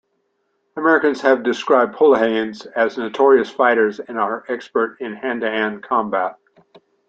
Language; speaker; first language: English; native; English